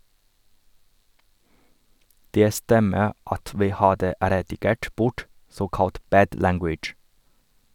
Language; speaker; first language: Norwegian; non-native, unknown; Chinese